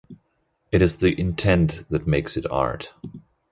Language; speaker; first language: English; non-native, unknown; German